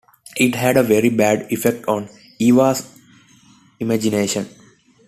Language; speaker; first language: English; non-native, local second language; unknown